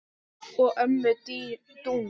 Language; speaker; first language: Icelandic; non-native, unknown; English